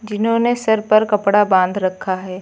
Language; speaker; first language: Hindi; native; Hindi